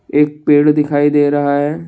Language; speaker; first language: Hindi; non-native, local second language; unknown